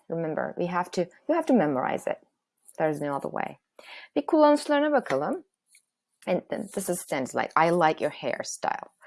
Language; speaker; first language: English; non-native, fluent; Turkish